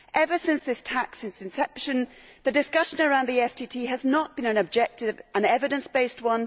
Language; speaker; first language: English; native; English